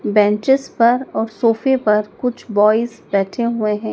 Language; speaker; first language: Hindi; native; Hindi